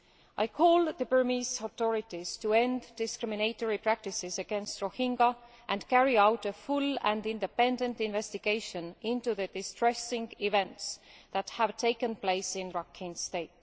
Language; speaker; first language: English; non-native, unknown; Estonian